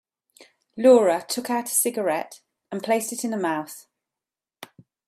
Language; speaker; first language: English; native; English